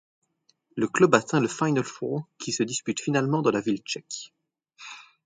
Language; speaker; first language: French; native; French